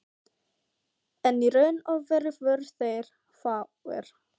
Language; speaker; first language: Icelandic; non-native, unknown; Filipino